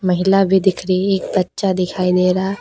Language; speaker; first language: Hindi; native; Hindi